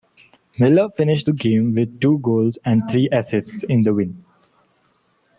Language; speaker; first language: English; non-native, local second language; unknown